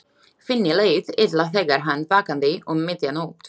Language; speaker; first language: Icelandic; non-native, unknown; Slovak